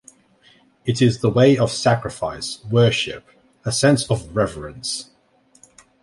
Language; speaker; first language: English; native; English